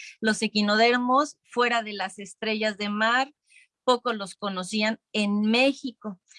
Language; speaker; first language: Spanish; native; Spanish